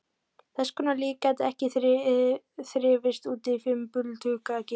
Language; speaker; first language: Icelandic; native; Icelandic